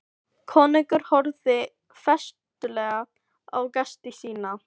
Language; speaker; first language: Icelandic; non-native, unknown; Filipino